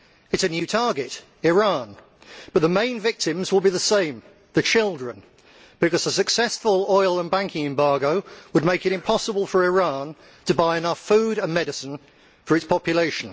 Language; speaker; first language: English; native; English